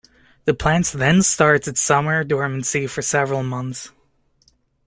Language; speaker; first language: English; native; English